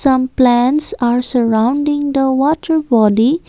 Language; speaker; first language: English; non-native, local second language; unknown